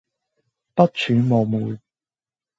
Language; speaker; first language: Cantonese; native; Cantonese